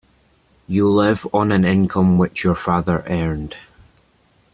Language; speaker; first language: English; native; English